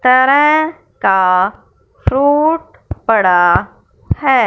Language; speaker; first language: Hindi; non-native, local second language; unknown